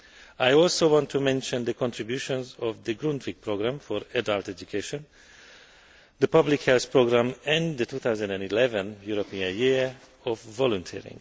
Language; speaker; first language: English; non-native, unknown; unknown